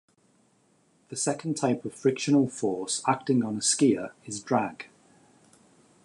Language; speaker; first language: English; native; English